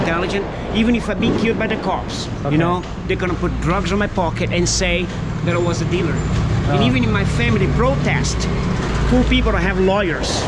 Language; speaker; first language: English; non-native, fluent; Portuguese